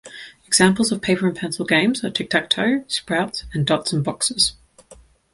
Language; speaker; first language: English; native; English